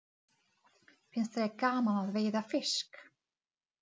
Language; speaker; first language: Icelandic; non-native, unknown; Czech